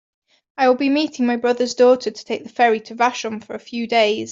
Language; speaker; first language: English; native; English